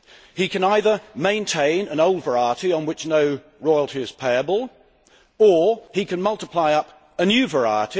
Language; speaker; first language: English; native; English